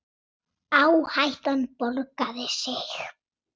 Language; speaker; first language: Icelandic; native; Icelandic